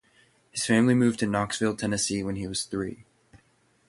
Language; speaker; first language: English; native; English